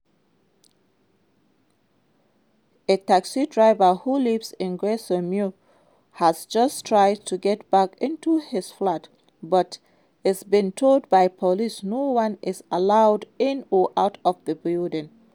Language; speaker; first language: English; non-native, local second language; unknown